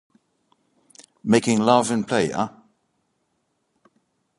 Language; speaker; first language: English; native; English